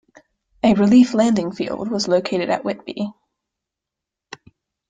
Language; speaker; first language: English; non-native, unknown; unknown